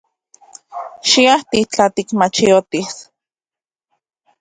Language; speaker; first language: Central Puebla Nahuatl; native; Central Puebla Nahuatl